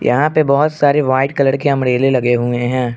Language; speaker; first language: Hindi; non-native, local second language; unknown